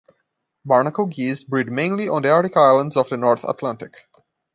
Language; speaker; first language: English; non-native, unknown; Portuguese